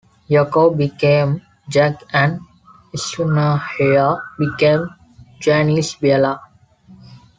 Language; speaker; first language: English; non-native, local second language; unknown